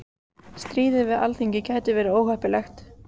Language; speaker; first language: Icelandic; native; Icelandic